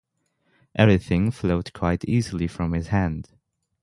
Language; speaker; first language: English; non-native, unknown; German